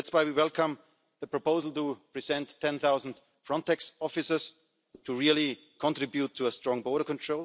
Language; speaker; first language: English; non-native, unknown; German